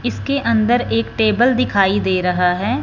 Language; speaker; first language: Hindi; non-native, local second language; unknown